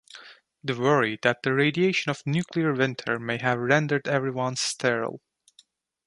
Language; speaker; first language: English; non-native, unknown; Turkish